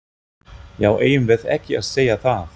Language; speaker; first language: Icelandic; non-native, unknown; German